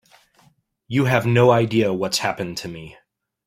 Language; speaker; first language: English; native; English